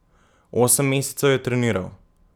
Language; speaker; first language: Slovenian; native; Slovenian